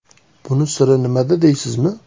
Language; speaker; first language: Uzbek; native; Uzbek